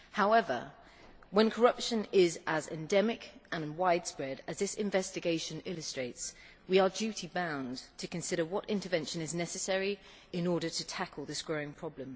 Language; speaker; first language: English; native; English